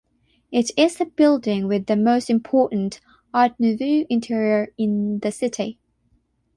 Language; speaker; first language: English; non-native, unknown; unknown